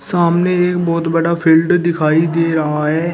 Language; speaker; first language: Hindi; native; Hindi